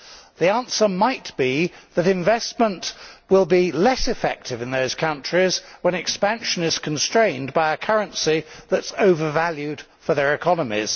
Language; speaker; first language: English; native; English